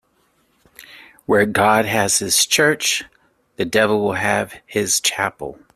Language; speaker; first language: English; native; English